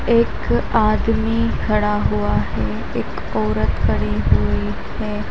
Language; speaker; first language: Hindi; native; Hindi